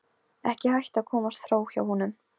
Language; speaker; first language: Icelandic; non-native, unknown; Polish